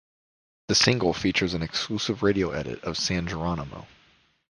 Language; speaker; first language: English; native; English